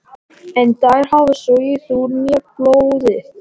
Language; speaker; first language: Icelandic; non-native, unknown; Latvian